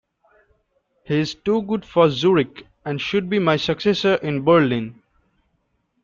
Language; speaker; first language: English; non-native, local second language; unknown